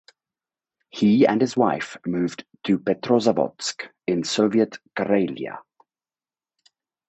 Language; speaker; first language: English; native; English